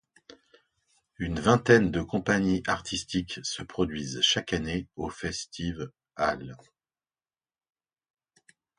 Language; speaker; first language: French; native; French